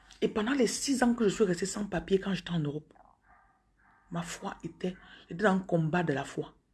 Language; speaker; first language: French; non-native, local second language; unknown